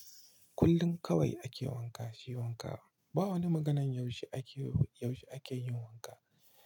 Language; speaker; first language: Hausa; non-native, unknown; Igbo